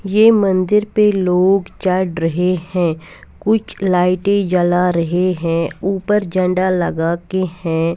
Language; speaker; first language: Hindi; non-native, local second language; Punjabi